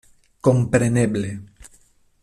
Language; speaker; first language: Esperanto; non-native, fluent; Spanish